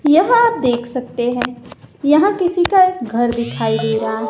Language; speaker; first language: Hindi; native; Hindi